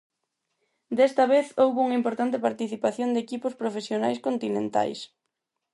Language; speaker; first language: Galician; non-native, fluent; Spanish